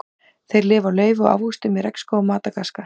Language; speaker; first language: Icelandic; native; Icelandic